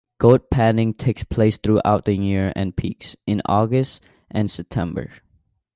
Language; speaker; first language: English; non-native, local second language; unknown